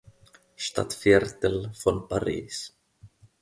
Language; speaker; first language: German; non-native, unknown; Finnish